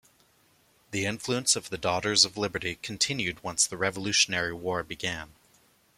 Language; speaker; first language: English; native; English